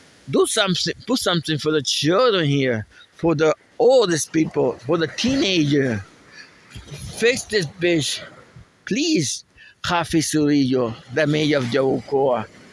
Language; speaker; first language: English; non-native, fluent; Spanish